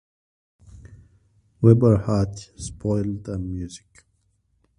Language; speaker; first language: English; non-native, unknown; Pashto